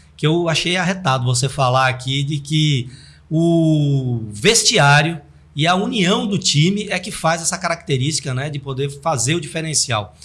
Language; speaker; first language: Portuguese; native; Portuguese